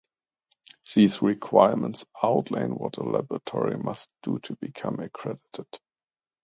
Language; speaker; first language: English; non-native, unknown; German